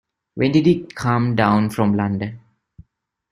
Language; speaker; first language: English; non-native, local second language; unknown